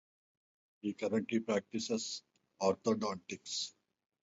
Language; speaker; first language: English; non-native, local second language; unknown